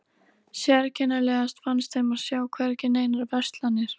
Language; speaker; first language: Icelandic; native; Icelandic